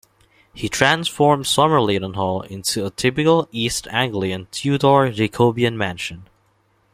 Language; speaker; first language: English; non-native, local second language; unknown